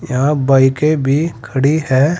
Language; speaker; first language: Hindi; native; Hindi